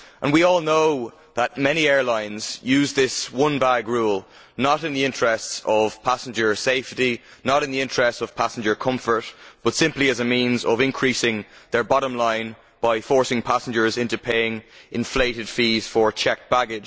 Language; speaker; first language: English; native; English